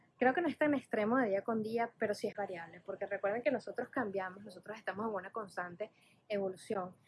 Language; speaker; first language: Spanish; native; Spanish